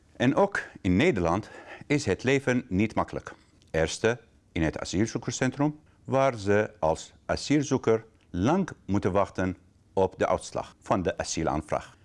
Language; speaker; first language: Dutch; non-native, fluent; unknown